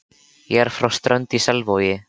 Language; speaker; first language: Icelandic; native; Icelandic